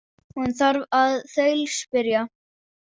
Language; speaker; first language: Icelandic; non-native, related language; Danish